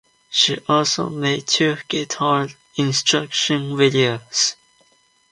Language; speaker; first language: English; non-native, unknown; Chinese